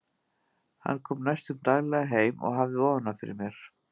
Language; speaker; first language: Icelandic; native; Icelandic